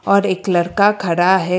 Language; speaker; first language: Hindi; non-native, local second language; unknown